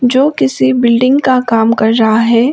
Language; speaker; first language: Hindi; non-native, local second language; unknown